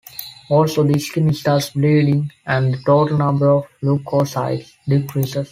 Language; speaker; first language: English; non-native, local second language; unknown